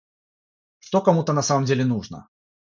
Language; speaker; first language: Russian; non-native, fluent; Georgian